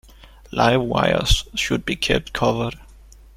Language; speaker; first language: English; native; English